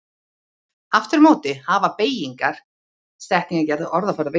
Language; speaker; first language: Icelandic; native; Icelandic